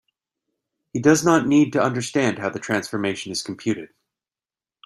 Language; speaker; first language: English; native; English